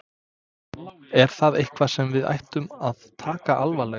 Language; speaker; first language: Icelandic; non-native, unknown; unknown